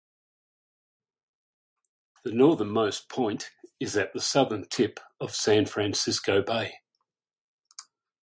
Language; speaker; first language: English; native; English